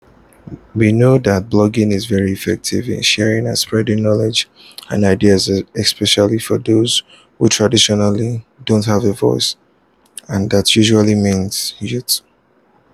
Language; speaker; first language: English; non-native, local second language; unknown